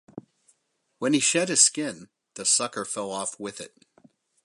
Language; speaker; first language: English; native; English